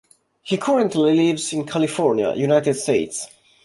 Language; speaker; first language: English; non-native, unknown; Italian